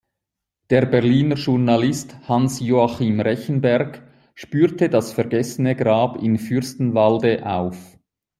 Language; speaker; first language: German; native; German